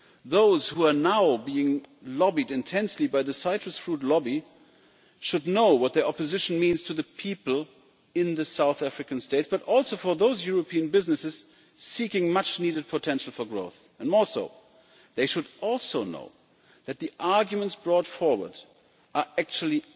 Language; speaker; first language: English; non-native, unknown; German